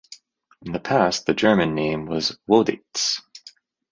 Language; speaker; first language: English; native; English